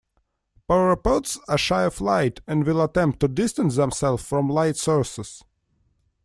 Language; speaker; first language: English; non-native, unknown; Russian